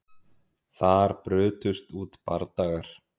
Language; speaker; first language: Icelandic; native; Icelandic